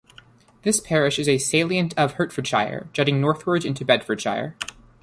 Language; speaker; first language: English; native; English